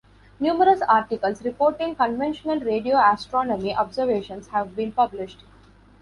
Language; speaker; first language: English; non-native, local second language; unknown